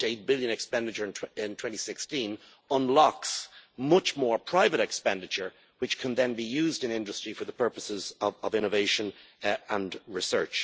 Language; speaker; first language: English; native; English